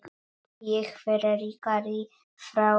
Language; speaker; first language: Icelandic; non-native, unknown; Polish